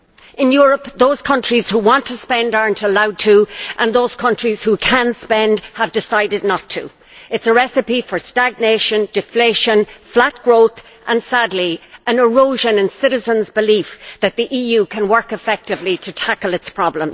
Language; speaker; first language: English; native; English